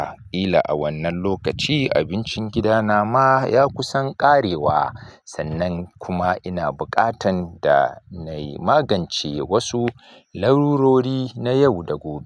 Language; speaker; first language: Hausa; native; Hausa